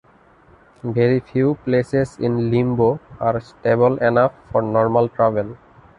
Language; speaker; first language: English; non-native, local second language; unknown